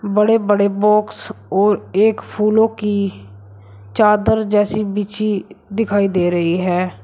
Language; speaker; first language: Hindi; native; Hindi